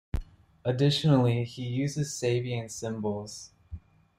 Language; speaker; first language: English; native; English